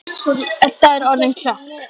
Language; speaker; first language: Icelandic; native; Icelandic